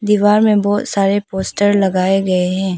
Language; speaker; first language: Hindi; non-native, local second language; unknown